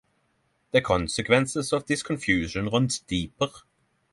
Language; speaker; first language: English; non-native, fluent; Norwegian